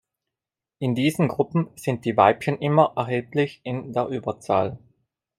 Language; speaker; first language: German; non-native, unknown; Italian